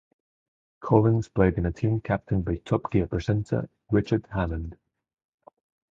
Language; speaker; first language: English; non-native, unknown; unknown